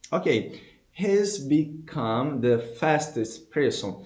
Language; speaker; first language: English; non-native, fluent; Portuguese